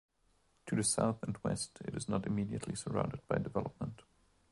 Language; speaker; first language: English; non-native, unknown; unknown